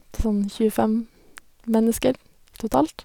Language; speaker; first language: Norwegian; native; Norwegian